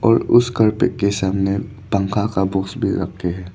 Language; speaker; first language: Hindi; non-native, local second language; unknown